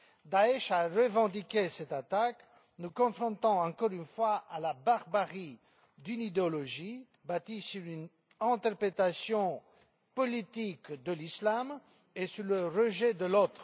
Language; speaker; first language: French; non-native, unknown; Romanian